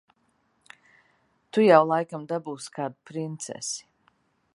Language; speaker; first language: Latvian; early bilingual, heritage; Latvian